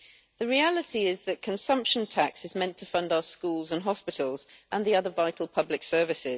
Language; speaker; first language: English; native; English